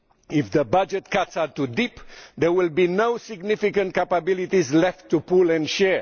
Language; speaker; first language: English; non-native, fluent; Romanian